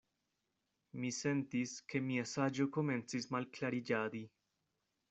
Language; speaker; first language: Esperanto; non-native, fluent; Spanish